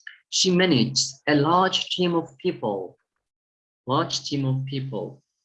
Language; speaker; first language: English; non-native, fluent; Turkish